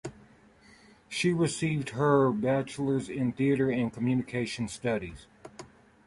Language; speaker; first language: English; native; English